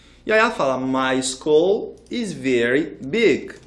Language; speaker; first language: English; non-native, fluent; Portuguese